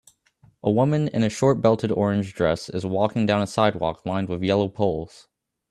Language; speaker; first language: English; native; English